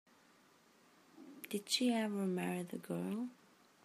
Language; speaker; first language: English; native; English